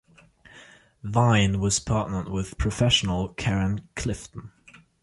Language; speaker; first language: English; non-native, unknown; German